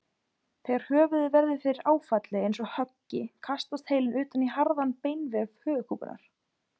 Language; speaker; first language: Icelandic; native; Icelandic